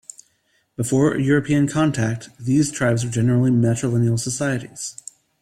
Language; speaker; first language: English; native; English